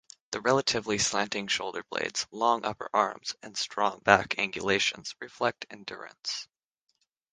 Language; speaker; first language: English; native; English